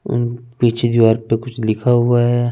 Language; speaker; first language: Hindi; non-native, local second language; Punjabi